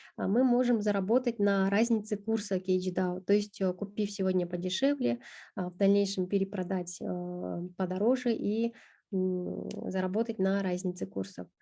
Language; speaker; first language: Russian; non-native, local second language; Kyrgyz